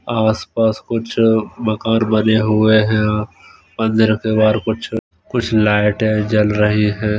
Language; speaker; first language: Hindi; non-native, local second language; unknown